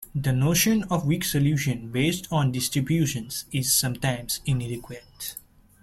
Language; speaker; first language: English; non-native, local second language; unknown